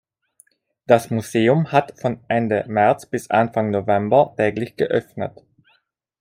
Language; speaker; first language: German; non-native, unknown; Italian